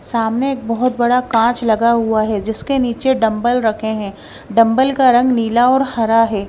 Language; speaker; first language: Hindi; non-native, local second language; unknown